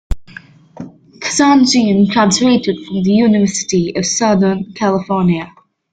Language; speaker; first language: English; native; English